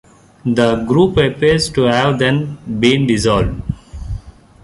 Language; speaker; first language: English; non-native, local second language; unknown